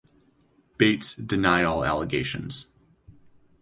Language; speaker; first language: English; native; English